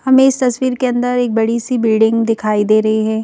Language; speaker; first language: Hindi; native; Hindi